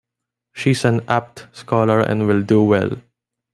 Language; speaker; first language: English; non-native, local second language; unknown